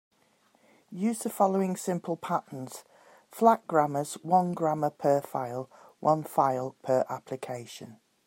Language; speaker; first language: English; native; English